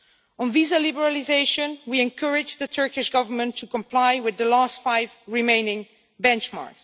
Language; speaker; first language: English; non-native, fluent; Dutch